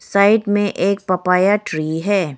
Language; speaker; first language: Hindi; non-native, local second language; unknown